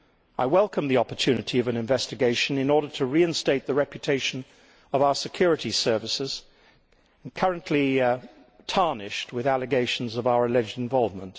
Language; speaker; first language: English; native; English